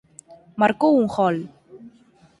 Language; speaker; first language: Galician; native; Galician